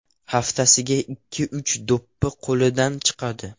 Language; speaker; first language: Uzbek; non-native, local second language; Russian